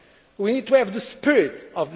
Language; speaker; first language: English; non-native, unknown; Portuguese